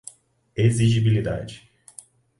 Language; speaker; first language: Portuguese; native; Portuguese